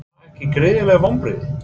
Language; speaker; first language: Icelandic; non-native, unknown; English